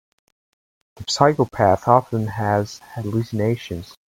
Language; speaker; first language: English; native; English